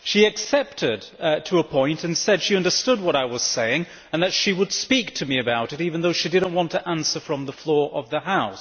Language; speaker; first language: English; native; English